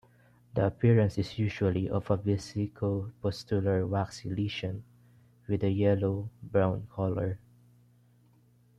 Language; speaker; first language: English; non-native, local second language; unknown